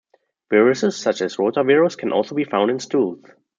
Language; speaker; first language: English; non-native, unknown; German